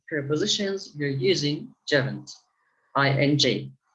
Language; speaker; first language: English; non-native, fluent; Turkish